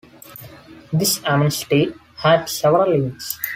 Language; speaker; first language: English; non-native, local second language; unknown